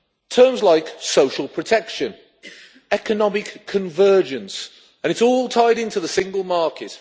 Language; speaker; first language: English; native; English